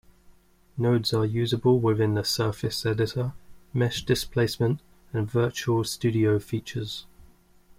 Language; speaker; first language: English; native; English